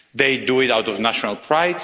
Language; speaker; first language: English; non-native, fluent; Spanish